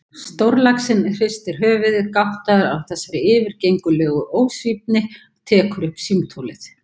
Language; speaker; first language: Icelandic; native; Icelandic